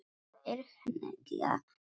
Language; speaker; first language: Icelandic; non-native, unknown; Polish